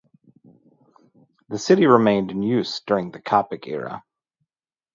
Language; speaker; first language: English; native; English